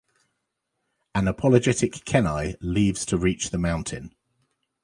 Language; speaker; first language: English; native; English